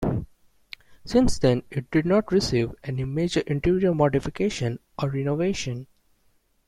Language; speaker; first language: English; non-native, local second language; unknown